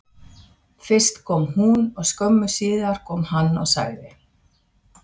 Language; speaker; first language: Icelandic; non-native, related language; Swedish